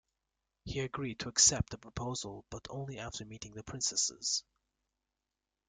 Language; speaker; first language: English; native; English